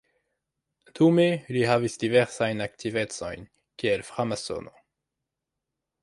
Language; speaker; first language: Esperanto; non-native, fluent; French